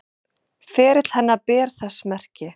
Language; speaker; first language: Icelandic; non-native, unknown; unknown